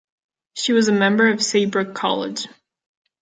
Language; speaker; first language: English; non-native, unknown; Catalan